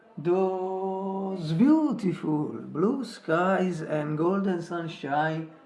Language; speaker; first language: English; non-native, learner; Italian